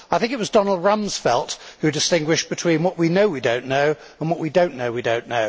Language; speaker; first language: English; native; English